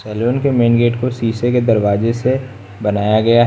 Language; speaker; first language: Hindi; native; Hindi